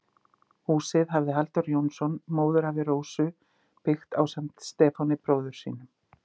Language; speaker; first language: Icelandic; native; Icelandic